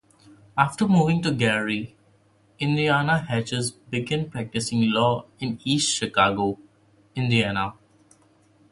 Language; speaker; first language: English; non-native, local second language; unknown